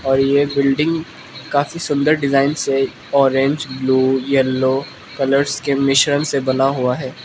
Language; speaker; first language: Hindi; non-native, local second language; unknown